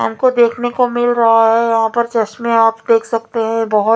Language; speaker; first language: Hindi; non-native, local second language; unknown